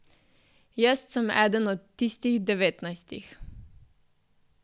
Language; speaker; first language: Slovenian; native; Slovenian